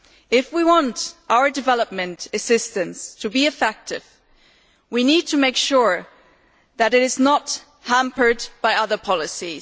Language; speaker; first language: English; non-native, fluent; German